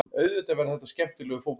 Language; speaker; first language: Icelandic; native; Icelandic